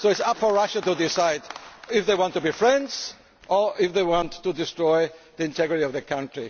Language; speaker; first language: English; non-native, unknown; German